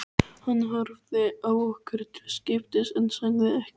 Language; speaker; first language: Icelandic; native; Icelandic